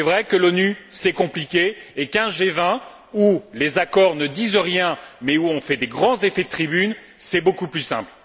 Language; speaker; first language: French; native; French